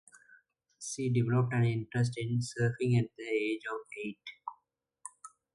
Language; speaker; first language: English; non-native, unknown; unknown